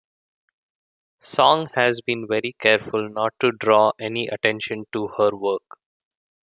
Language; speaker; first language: English; non-native, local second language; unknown